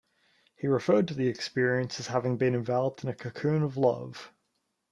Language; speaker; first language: English; native; English